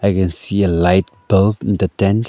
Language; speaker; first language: English; non-native, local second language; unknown